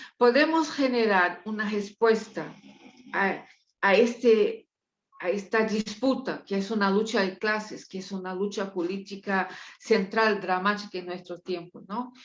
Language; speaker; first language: Spanish; non-native, related language; Portuguese